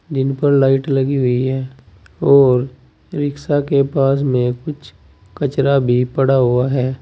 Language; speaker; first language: Hindi; native; Hindi